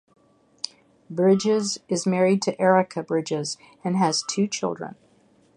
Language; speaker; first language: English; native; English